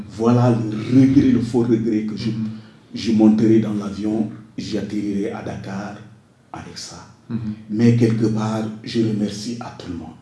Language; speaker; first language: French; non-native, local second language; Wolof